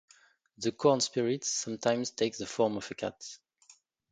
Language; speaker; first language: English; non-native, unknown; French